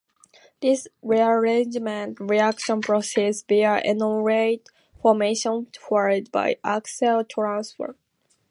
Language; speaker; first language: English; native; English